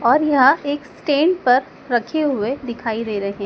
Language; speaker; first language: Hindi; native; Hindi